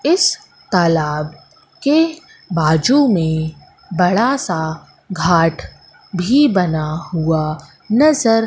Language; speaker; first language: Hindi; native; Hindi